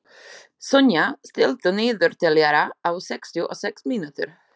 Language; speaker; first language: Icelandic; non-native, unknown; Slovak